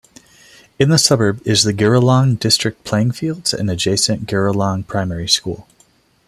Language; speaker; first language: English; non-native, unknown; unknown